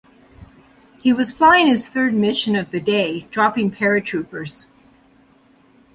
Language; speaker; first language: English; native; English